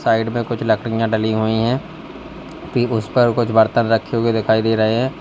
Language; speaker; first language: Hindi; native; Hindi